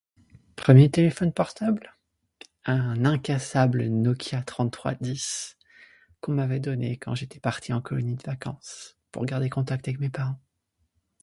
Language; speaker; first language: French; native; French